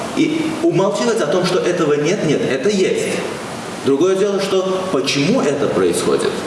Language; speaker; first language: Russian; non-native, local second language; Azerbaijani